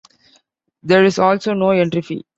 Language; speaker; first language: English; non-native, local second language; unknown